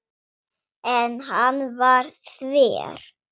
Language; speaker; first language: Icelandic; non-native, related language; Swedish